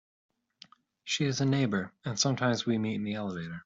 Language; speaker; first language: English; native; English